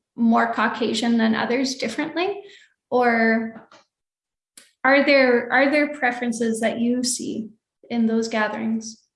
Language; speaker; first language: English; native; English